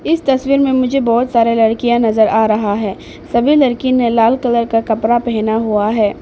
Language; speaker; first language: Hindi; non-native, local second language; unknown